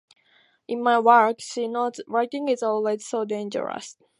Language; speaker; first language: English; native; English